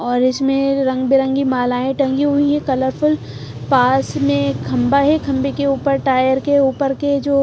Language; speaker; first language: Hindi; non-native, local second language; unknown